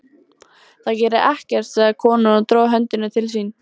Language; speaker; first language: Icelandic; native; Icelandic